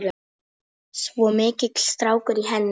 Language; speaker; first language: Icelandic; non-native, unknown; Polish